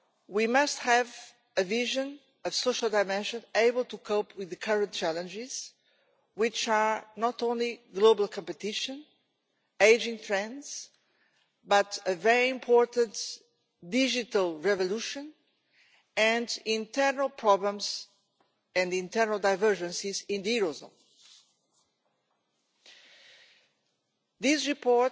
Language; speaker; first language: English; non-native, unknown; Portuguese